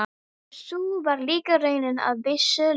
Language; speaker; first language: Icelandic; non-native, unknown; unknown